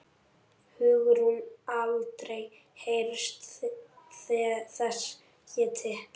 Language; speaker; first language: Icelandic; native; Icelandic